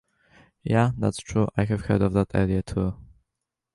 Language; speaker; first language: English; native; English